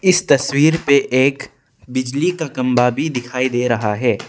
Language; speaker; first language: Hindi; non-native, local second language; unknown